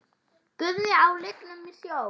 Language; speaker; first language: Icelandic; non-native, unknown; German